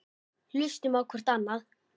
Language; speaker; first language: Icelandic; native; Icelandic